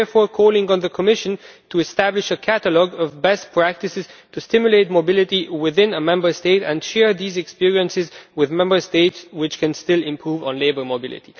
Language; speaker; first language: English; non-native, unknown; Romanian